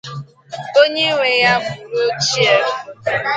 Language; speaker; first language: English; non-native, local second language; Igbo